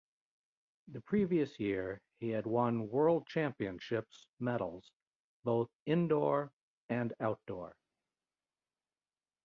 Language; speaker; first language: English; native; English